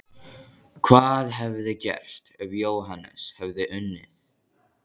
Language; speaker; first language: Icelandic; native; Icelandic